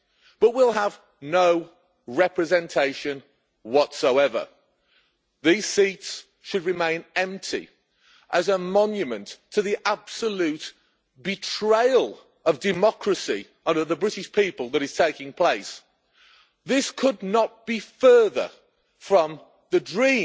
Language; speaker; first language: English; native; English